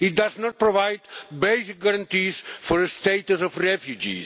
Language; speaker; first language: English; non-native, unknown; Catalan